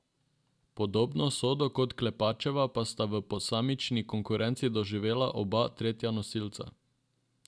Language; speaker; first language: Slovenian; non-native, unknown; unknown